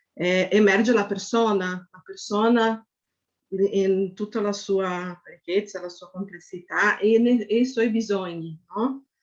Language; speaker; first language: Italian; non-native, fluent; Portuguese